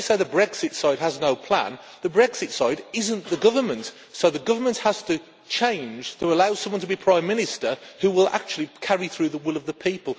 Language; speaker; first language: English; native; English